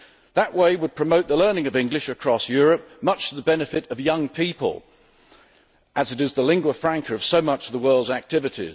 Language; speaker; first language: English; native; English